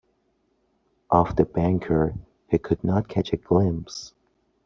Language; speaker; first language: English; non-native, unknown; Persian